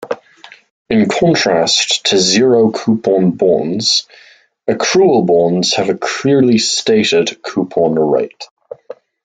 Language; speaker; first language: English; native; English